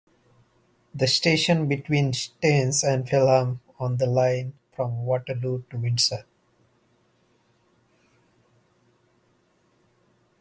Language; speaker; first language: English; non-native, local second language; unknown